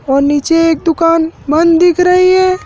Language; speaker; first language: Hindi; native; Hindi